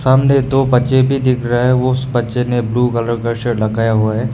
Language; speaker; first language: Hindi; non-native, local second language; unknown